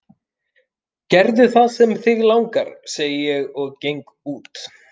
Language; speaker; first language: Icelandic; non-native, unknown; Finnish